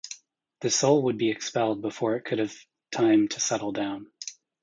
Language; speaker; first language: English; native; English